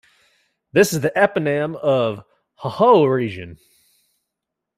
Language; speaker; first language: English; native; English